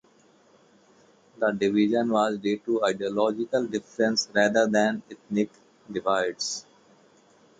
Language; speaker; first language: English; non-native, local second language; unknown